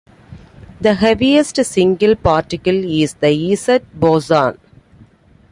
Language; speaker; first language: English; non-native, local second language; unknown